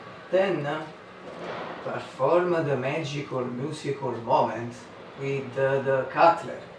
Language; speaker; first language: English; non-native, fluent; Italian